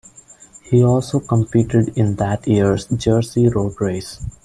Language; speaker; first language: English; non-native, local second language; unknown